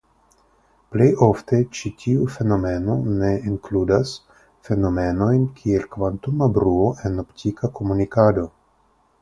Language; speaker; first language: Esperanto; non-native, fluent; Russian